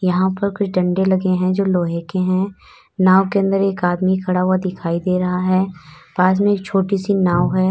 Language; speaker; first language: Hindi; native; Hindi